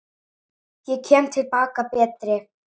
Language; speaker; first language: Icelandic; native; Icelandic